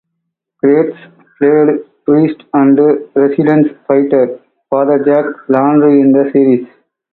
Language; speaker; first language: English; non-native, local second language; Tamil